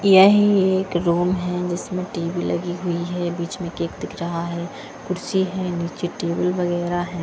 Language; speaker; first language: Hindi; non-native, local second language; Punjabi